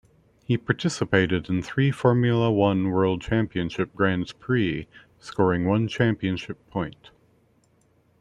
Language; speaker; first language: English; native; English